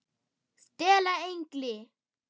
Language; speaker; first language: Icelandic; non-native, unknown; German